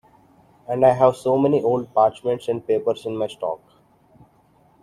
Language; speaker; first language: English; non-native, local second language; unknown